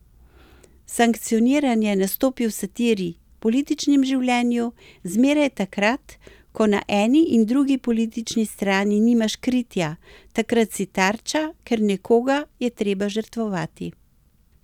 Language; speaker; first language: Slovenian; native; Slovenian